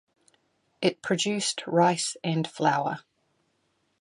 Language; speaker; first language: English; native; English